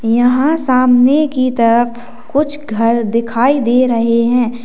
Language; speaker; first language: Hindi; native; Hindi